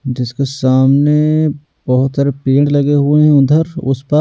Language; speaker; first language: Hindi; native; Hindi